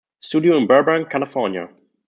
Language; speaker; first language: English; non-native, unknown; German